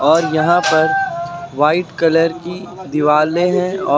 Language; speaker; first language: Hindi; native; Hindi